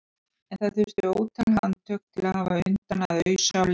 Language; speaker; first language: Icelandic; native; Icelandic